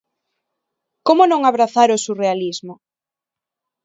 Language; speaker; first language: Galician; non-native, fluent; Spanish